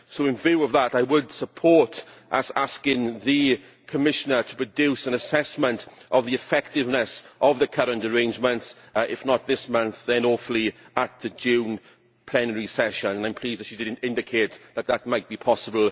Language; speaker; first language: English; native; English